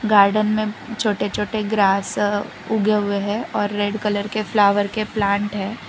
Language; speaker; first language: Hindi; non-native, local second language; Gujarati